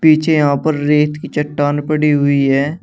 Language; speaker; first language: Hindi; native; Hindi